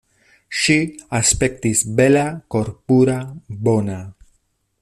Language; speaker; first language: Esperanto; non-native, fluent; Spanish